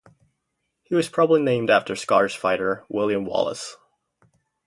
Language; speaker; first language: English; native; English